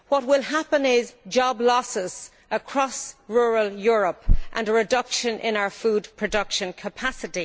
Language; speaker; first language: English; native; English